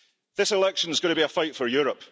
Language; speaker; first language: English; early bilingual, heritage; English